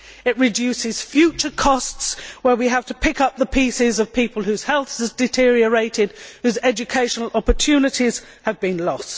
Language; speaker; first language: English; native; English